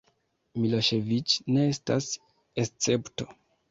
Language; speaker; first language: Esperanto; non-native, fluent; Kinyarwanda